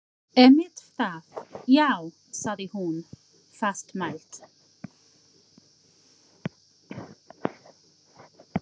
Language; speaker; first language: Icelandic; non-native, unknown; English